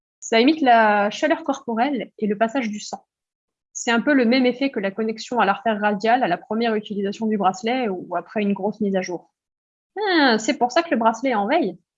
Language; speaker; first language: French; early bilingual, heritage; French